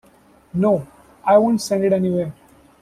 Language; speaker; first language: English; non-native, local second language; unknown